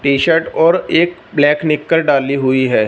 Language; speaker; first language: Hindi; non-native, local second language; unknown